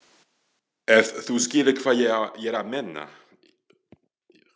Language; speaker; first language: Icelandic; non-native, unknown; French